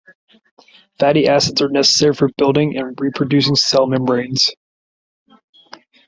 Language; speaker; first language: English; native; English